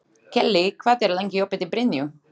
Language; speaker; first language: Icelandic; non-native, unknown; Slovak